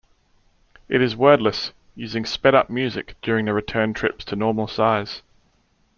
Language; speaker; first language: English; native; English